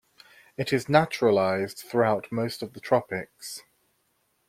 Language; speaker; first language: English; native; English